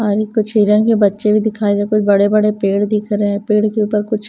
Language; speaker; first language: Hindi; non-native, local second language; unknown